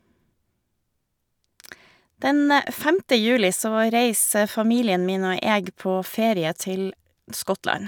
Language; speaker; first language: Norwegian; native; Norwegian